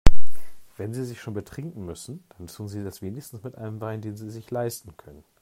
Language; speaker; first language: German; native; German